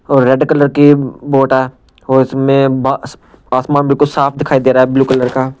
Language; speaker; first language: Hindi; non-native, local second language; Punjabi